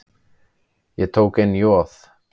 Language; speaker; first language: Icelandic; native; Icelandic